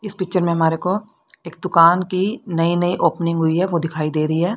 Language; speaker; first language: Hindi; native; Hindi